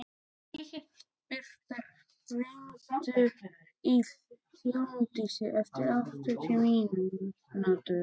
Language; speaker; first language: Icelandic; native; Icelandic